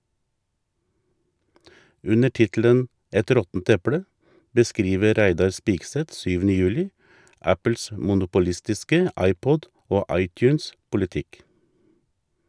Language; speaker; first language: Norwegian; native; Norwegian